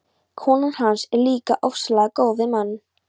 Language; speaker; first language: Icelandic; non-native, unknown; Polish